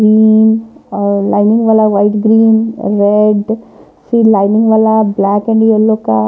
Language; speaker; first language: Hindi; non-native, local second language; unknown